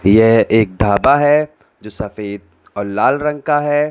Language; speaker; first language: Hindi; native; Hindi